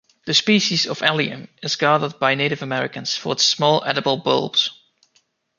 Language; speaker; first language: English; native; English